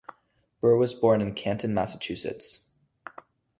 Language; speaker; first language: English; native; English